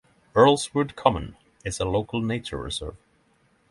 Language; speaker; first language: English; non-native, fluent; Norwegian